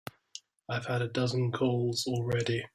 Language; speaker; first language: English; native; English